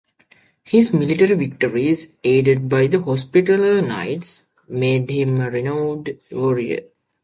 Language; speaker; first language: English; native; English